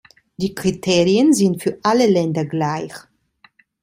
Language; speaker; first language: German; non-native, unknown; Italian